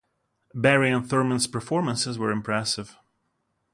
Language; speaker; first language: English; non-native, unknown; Russian